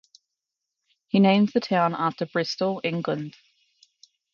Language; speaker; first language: English; native; English